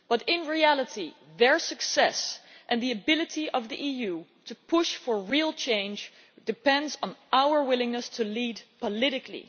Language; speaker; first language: English; non-native, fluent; Dutch